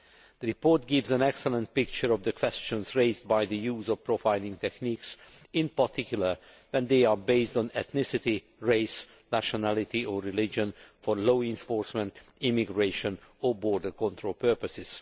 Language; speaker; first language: English; non-native, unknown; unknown